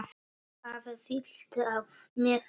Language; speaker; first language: Icelandic; non-native, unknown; Polish